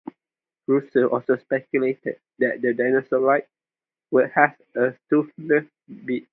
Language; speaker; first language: English; non-native, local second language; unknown